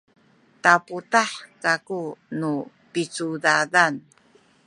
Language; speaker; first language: Sakizaya; native; Sakizaya